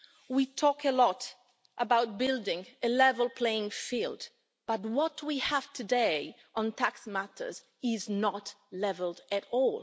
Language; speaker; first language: English; non-native, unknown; Italian